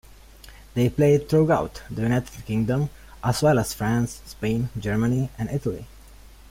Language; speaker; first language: English; native; English